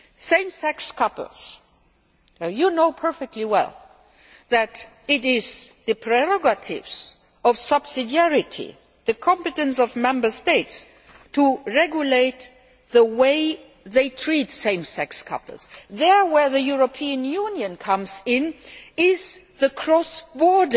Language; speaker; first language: English; non-native, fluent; Luxembourgish